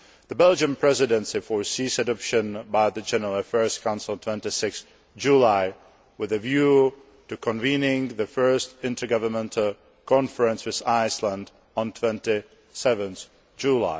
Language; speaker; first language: English; non-native, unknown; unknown